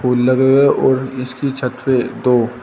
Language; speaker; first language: Hindi; native; Hindi